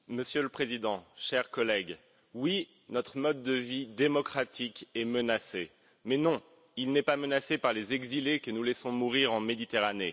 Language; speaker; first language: French; native; French